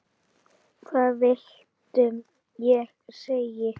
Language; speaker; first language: Icelandic; native; Icelandic